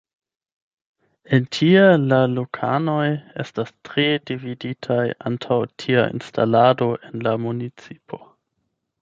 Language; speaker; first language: Esperanto; non-native, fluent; German